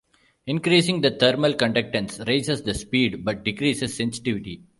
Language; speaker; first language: English; non-native, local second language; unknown